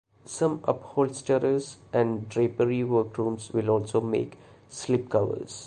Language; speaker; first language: English; non-native, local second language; Malayalam